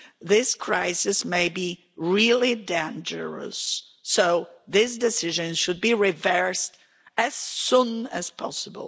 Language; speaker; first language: English; non-native, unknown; Polish